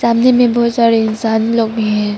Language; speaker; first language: Hindi; non-native, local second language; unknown